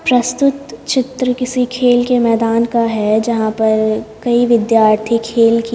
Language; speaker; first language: Hindi; native; Hindi